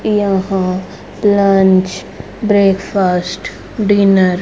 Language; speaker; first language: Hindi; native; Hindi